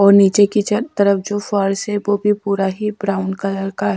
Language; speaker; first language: Hindi; non-native, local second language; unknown